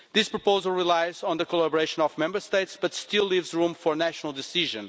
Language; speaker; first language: English; non-native, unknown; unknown